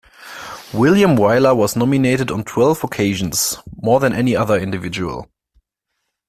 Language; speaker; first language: English; non-native, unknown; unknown